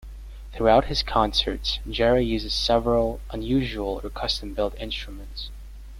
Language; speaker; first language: English; native; English